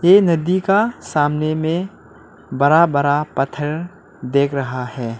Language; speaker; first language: Hindi; non-native, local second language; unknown